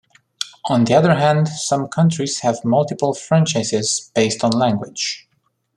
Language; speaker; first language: English; non-native, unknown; Romanian